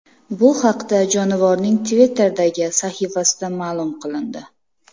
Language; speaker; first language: Uzbek; native; Uzbek